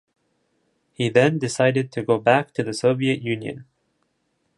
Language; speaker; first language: English; non-native, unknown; Japanese